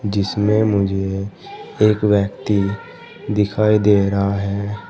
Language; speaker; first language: Hindi; native; Hindi